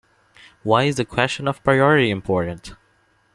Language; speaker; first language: English; non-native, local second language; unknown